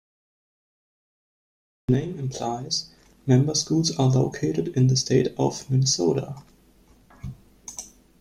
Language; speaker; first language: English; non-native, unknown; German